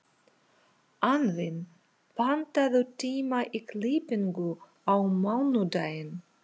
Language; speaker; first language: Icelandic; non-native, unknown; Russian